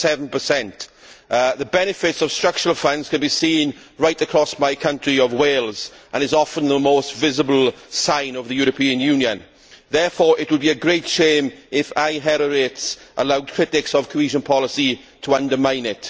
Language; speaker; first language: English; native; English